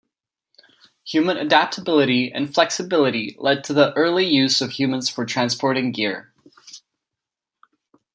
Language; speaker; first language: English; non-native, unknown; Czech